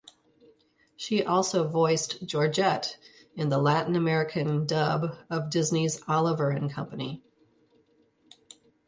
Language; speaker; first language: English; native; English